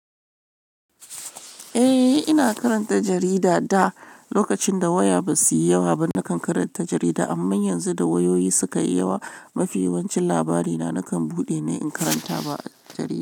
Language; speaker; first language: Hausa; non-native, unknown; Yoruba